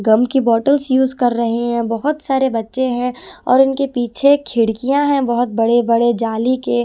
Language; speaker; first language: Hindi; non-native, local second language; Punjabi